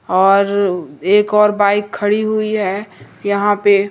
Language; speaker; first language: Hindi; native; Hindi